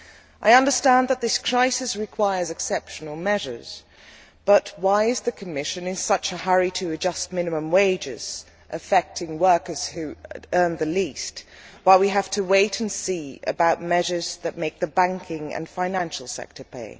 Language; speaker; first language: English; non-native, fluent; Dutch